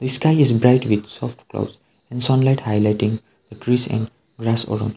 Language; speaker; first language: English; non-native, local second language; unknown